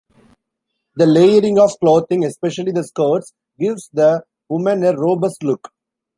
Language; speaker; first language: English; non-native, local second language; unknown